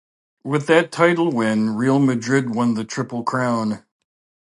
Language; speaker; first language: English; native; English